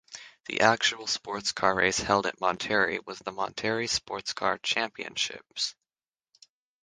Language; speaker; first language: English; native; English